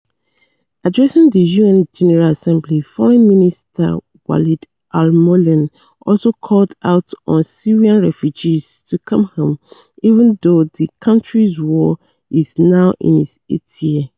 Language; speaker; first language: English; non-native, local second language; Yoruba